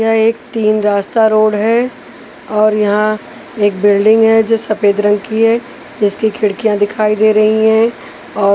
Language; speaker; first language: Hindi; non-native, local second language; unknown